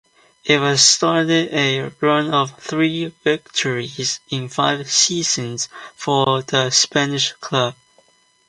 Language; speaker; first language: English; non-native, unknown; Chinese